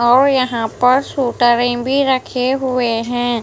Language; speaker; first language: Hindi; non-native, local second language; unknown